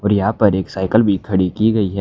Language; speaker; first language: Hindi; native; Hindi